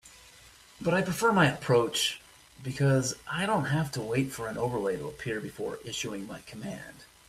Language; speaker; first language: English; native; English